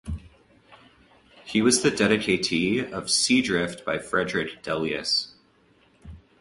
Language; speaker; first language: English; native; English